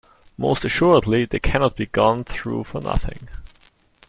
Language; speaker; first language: English; non-native, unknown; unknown